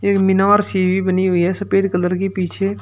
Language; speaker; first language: Hindi; native; Hindi